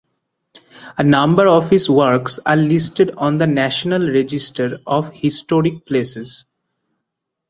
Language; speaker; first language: English; non-native, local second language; Bangla